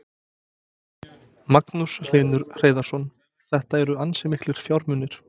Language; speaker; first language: Icelandic; non-native, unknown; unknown